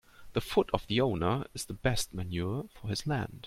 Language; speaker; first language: English; non-native, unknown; German